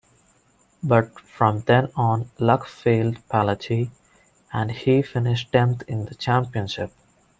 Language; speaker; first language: English; non-native, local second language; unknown